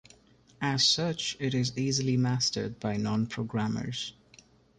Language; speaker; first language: English; non-native, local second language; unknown